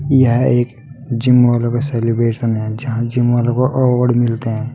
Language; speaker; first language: Hindi; native; Hindi